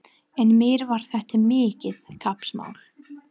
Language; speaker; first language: Icelandic; non-native, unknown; English